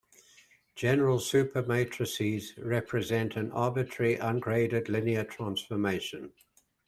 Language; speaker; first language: English; native; English